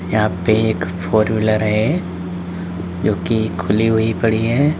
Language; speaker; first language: Hindi; native; Hindi